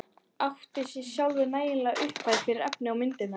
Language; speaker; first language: Icelandic; native; Icelandic